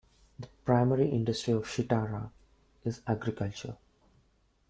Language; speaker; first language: English; non-native, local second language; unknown